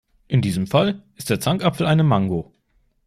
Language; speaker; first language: German; native; German